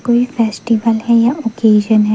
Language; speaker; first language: Hindi; native; Hindi